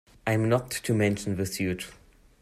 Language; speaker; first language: English; non-native, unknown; German